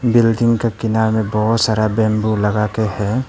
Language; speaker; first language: Hindi; non-native, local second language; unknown